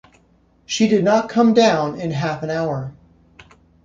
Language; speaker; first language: English; native; English